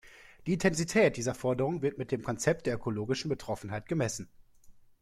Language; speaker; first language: German; native; German